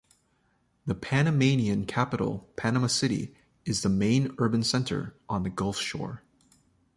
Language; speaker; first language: English; native; English